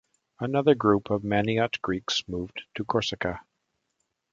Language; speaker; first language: English; native; English